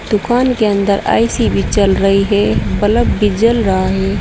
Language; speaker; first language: Hindi; native; Hindi